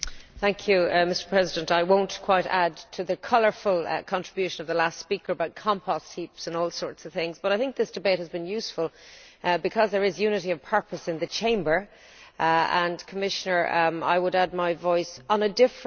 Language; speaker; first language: English; native; English